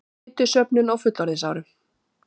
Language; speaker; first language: Icelandic; native; Icelandic